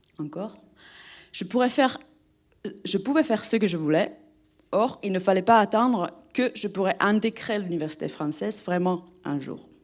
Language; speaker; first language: French; non-native, fluent; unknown